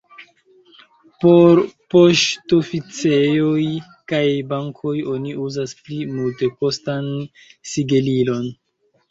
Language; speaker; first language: Esperanto; non-native, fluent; Chinese